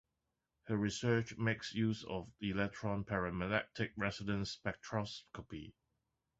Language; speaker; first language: English; non-native, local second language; Cantonese